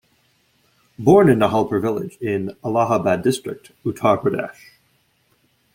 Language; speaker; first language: English; native; English